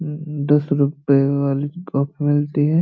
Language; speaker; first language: Hindi; native; Hindi